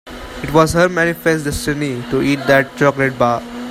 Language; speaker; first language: English; non-native, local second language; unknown